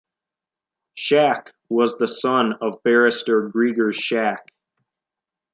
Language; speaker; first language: English; native; English